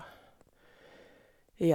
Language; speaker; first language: Norwegian; native; Norwegian